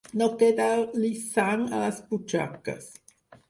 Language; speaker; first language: Catalan; non-native, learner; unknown